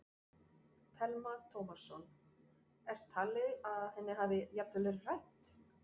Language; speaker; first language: Icelandic; non-native, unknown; French